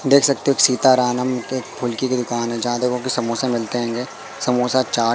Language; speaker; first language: Hindi; native; Hindi